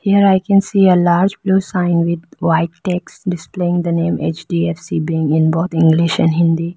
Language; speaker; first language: English; non-native, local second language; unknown